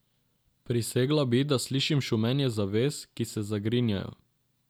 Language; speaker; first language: Slovenian; non-native, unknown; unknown